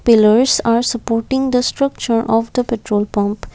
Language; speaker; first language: English; non-native, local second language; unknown